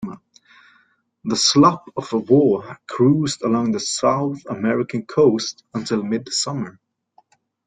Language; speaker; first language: English; native; English